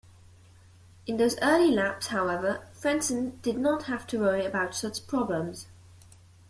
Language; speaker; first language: English; non-native, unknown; German